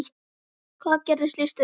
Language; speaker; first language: Icelandic; native; Icelandic